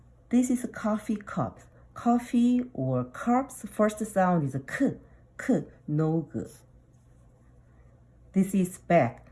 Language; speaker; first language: English; non-native, fluent; Korean